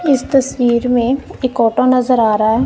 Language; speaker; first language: Hindi; non-native, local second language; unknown